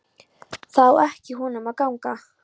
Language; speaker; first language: Icelandic; non-native, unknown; Polish